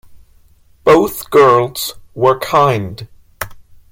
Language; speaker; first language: English; non-native, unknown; German